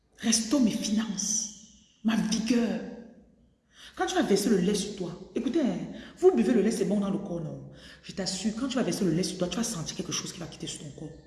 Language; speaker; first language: French; non-native, local second language; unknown